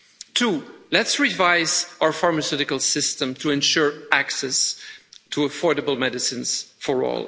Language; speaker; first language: English; non-native, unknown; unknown